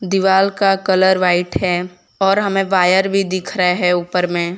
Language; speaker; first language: Hindi; non-native, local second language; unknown